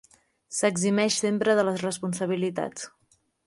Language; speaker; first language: Catalan; native; Catalan